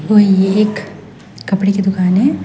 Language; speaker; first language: Hindi; non-native, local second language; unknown